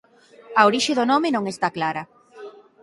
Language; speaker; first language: Galician; native; Galician